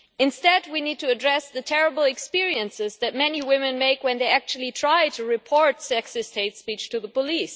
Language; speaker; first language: English; non-native, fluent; German